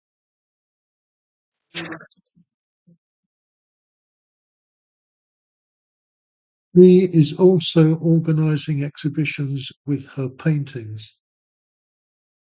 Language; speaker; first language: English; native; English